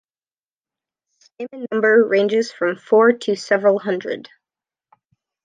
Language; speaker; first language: English; native; English